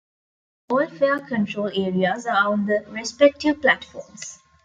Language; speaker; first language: English; non-native, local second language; Tamil